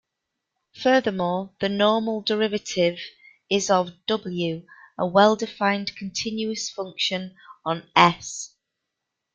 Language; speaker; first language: English; native; English